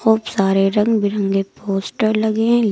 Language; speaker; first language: Hindi; native; Hindi